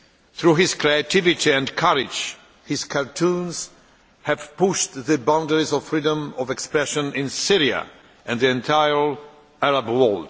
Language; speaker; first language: English; non-native, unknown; Polish